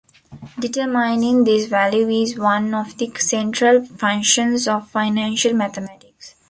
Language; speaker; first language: English; non-native, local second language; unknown